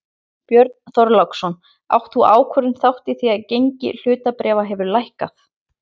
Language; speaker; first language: Icelandic; native; Icelandic